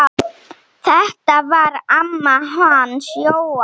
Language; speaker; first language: Icelandic; non-native, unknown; Slovenian